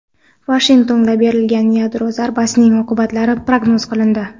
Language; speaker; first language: Uzbek; non-native, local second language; Kara-Kalpak